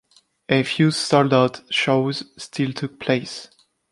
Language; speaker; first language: English; non-native, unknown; French